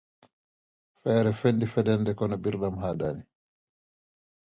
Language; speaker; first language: English; non-native, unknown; Dutch